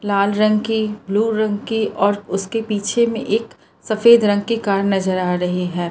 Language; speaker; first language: Hindi; non-native, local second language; Gujarati